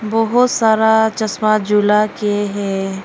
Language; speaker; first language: Hindi; non-native, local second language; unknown